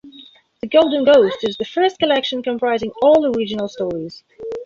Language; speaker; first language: English; non-native, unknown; Belarusian